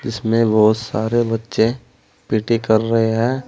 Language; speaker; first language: Hindi; native; Hindi